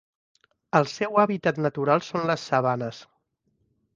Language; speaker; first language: Catalan; native; Catalan